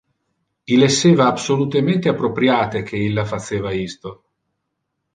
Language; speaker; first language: Interlingua; non-native, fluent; Italian